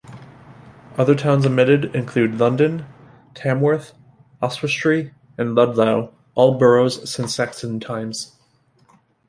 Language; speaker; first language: English; native; English